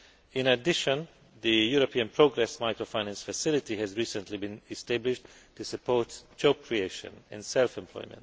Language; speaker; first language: English; non-native, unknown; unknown